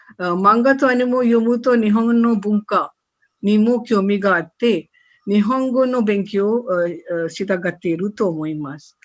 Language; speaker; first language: Japanese; non-native, fluent; Hindi